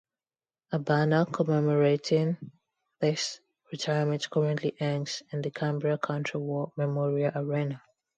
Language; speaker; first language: English; non-native, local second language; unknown